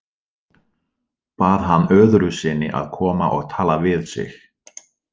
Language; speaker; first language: Icelandic; non-native, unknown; Dutch